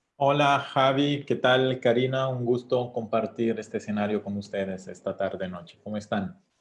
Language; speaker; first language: Spanish; non-native, fluent; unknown